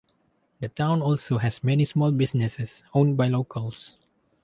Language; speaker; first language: English; non-native, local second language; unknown